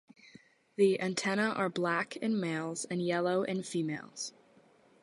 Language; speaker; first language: English; native; English